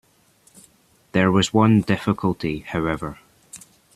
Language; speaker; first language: English; native; English